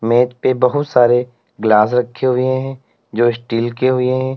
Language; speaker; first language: Hindi; native; Hindi